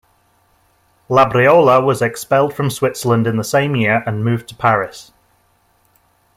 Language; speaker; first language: English; native; English